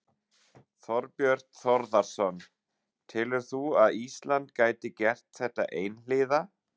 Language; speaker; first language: Icelandic; non-native, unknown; German